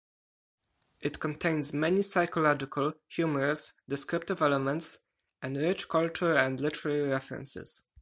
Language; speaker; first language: English; non-native, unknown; Polish